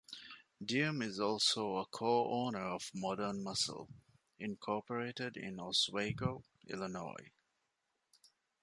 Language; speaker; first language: English; non-native, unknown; Divehi